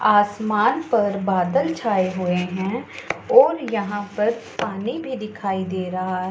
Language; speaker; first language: Hindi; non-native, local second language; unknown